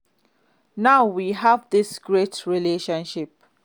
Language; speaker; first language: English; non-native, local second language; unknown